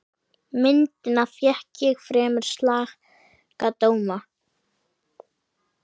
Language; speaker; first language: Icelandic; native; Icelandic